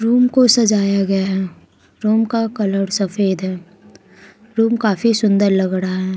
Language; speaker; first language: Hindi; non-native, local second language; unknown